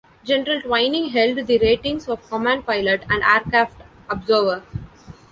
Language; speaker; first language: English; non-native, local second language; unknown